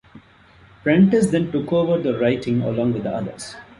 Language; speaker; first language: English; non-native, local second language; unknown